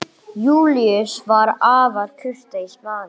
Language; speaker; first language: Icelandic; non-native, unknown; English